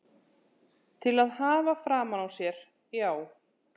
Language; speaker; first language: Icelandic; native; Icelandic